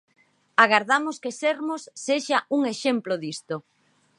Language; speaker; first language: Galician; non-native, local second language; Spanish